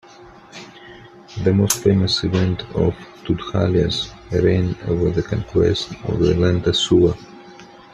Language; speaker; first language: English; non-native, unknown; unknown